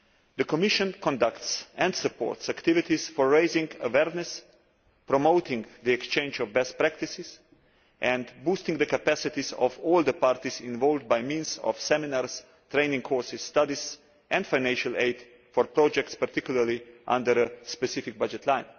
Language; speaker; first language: English; non-native, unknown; Slovenian